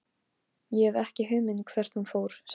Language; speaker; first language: Icelandic; non-native, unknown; Polish